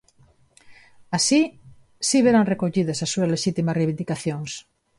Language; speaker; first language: Galician; non-native, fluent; Spanish